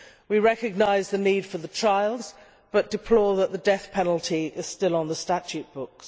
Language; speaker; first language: English; native; English